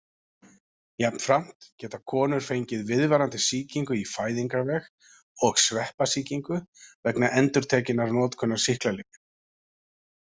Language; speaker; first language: Icelandic; native; Icelandic